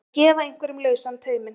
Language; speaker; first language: Icelandic; native; Icelandic